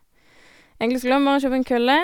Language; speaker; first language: Norwegian; native; Norwegian